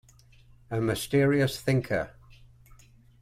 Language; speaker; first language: English; native; English